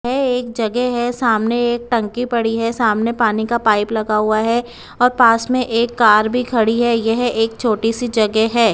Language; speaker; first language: Hindi; non-native, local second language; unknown